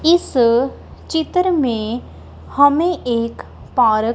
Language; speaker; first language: Hindi; non-native, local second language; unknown